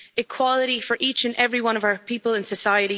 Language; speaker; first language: English; native; English